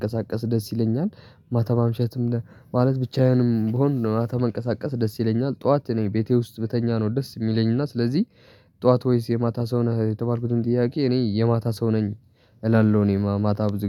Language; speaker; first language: Amharic; non-native, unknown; Tigrinya